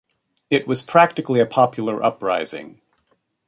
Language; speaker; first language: English; native; English